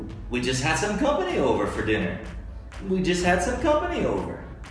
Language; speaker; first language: English; native; English